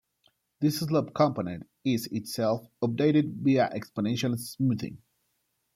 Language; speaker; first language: English; non-native, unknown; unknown